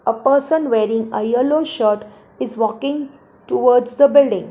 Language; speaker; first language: English; non-native, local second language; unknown